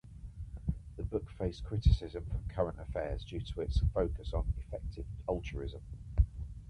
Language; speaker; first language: English; native; English